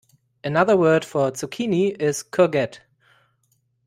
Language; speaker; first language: English; non-native, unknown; German